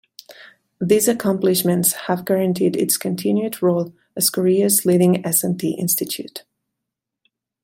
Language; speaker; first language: English; non-native, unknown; Catalan